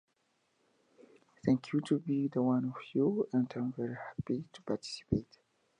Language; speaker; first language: English; native; English